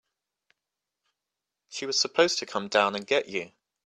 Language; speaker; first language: English; native; English